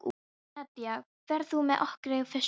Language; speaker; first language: Icelandic; non-native, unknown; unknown